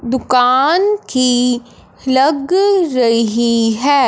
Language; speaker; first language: Hindi; non-native, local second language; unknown